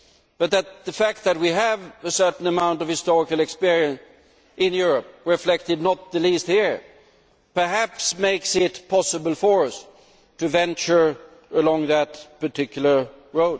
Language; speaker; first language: English; non-native, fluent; Swedish